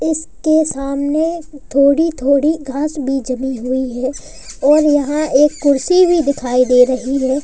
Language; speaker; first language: Hindi; native; Hindi